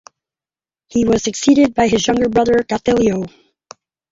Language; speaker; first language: English; native; English